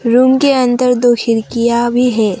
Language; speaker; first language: Hindi; non-native, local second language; Assamese